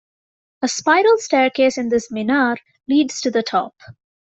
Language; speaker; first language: English; native; English